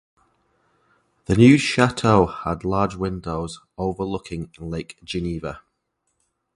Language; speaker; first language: English; native; English